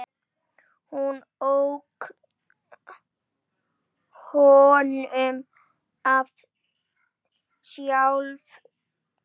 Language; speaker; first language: Icelandic; native; Icelandic